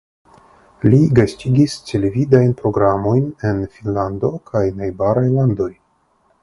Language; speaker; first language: Esperanto; non-native, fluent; Russian